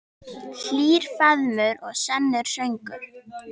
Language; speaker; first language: Icelandic; native; Icelandic